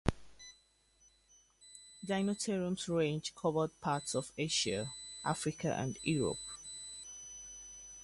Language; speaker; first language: English; native; English